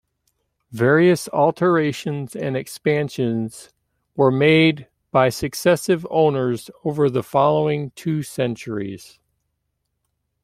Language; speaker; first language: English; native; English